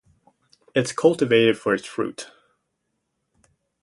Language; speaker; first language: English; native; English